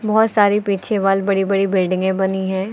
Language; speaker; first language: Hindi; native; Hindi